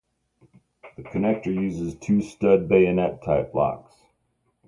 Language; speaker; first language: English; native; English